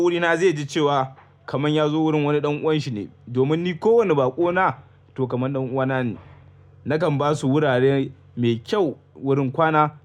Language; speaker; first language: Hausa; native; Hausa